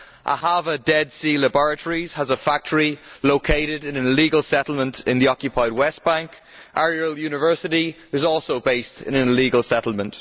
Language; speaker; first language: English; native; English